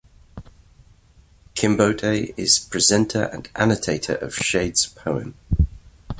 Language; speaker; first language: English; native; English